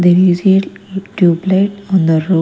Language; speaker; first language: English; non-native, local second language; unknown